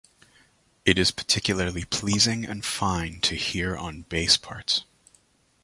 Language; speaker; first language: English; native; English